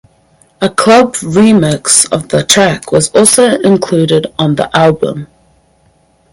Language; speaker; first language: English; native; English